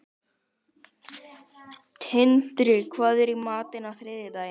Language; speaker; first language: Icelandic; native; Icelandic